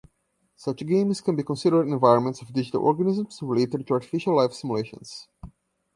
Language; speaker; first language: English; non-native, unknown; Portuguese